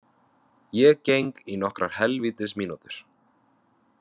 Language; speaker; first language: Icelandic; non-native, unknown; Vietnamese